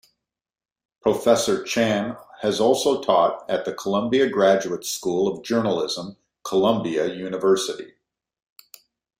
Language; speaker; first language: English; native; English